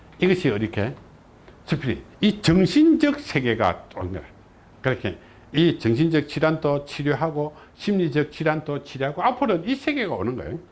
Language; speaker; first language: Korean; native; Korean